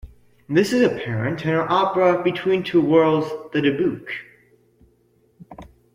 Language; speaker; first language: English; native; English